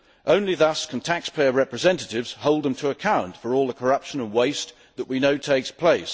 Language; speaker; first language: English; native; English